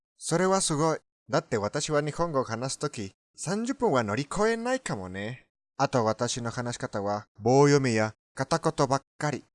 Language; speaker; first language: Japanese; non-native, fluent; Spanish